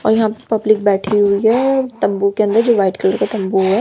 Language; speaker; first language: Hindi; native; Hindi